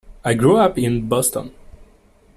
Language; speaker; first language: English; non-native, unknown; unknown